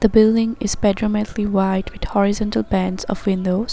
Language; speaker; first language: English; non-native, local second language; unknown